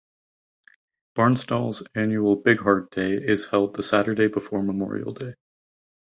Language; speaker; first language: English; native; English